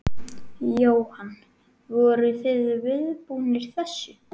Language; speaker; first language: Icelandic; native; Icelandic